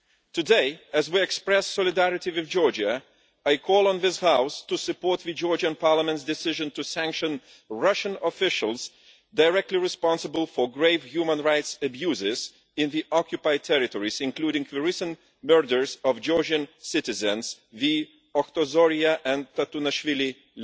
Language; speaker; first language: English; non-native, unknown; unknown